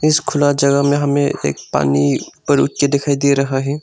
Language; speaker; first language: Hindi; non-native, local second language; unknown